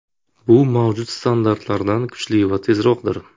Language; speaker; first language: Uzbek; native; Uzbek